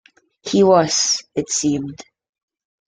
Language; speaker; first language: English; non-native, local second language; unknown